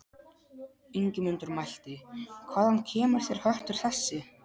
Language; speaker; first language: Icelandic; non-native, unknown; Polish